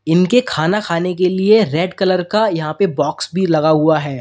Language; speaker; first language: Hindi; native; Hindi